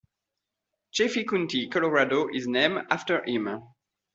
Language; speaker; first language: English; non-native, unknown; French